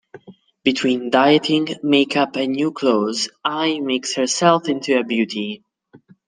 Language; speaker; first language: English; non-native, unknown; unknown